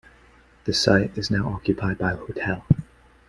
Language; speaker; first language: English; native; English